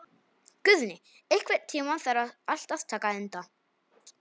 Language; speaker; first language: Icelandic; non-native, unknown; Polish